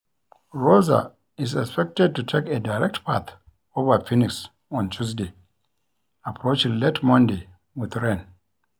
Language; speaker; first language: English; non-native, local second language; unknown